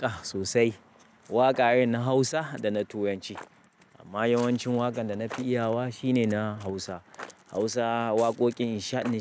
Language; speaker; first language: Hausa; native; Hausa